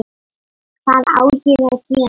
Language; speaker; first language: Icelandic; non-native, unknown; Lithuanian